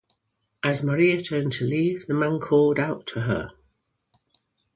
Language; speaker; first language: English; native; English